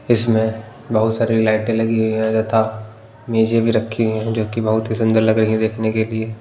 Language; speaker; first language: Hindi; non-native, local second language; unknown